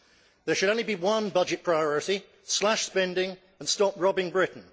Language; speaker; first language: English; native; English